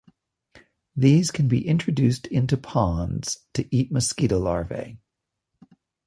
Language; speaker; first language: English; native; English